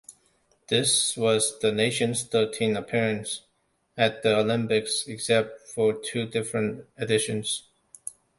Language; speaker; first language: English; non-native, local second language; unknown